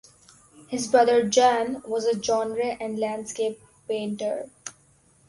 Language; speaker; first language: English; non-native, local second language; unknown